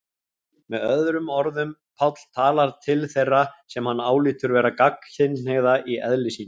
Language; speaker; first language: Icelandic; native; Icelandic